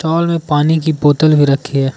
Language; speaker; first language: Hindi; non-native, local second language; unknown